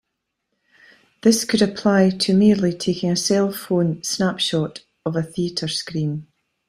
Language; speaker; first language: English; native; English